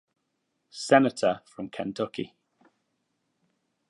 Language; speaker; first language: English; native; English